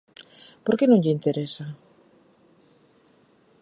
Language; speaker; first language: Galician; native; Galician